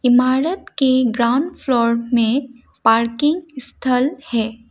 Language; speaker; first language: Hindi; non-native, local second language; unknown